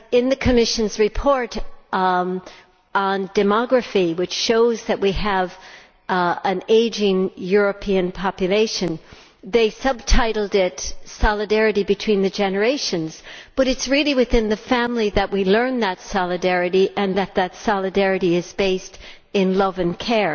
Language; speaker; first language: English; native; English